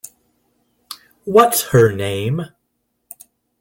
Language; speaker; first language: English; non-native, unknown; Spanish